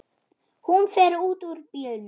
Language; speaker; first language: Icelandic; non-native, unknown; German